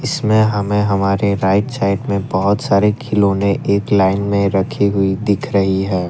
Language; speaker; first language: Hindi; non-native, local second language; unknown